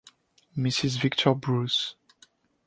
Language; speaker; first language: English; non-native, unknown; French